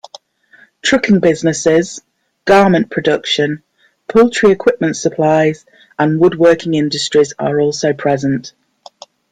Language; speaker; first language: English; native; English